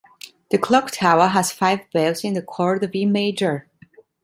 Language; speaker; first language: English; non-native, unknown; Italian